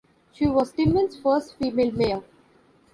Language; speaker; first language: English; non-native, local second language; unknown